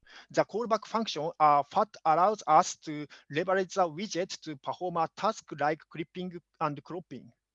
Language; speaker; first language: English; non-native, fluent; Japanese